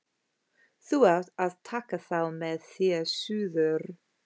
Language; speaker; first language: Icelandic; non-native, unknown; English